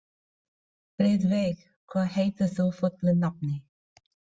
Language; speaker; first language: Icelandic; non-native, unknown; Filipino